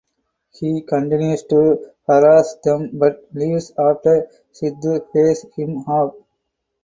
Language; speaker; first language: English; non-native, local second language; Tamil